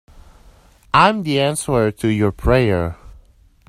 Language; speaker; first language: English; native; English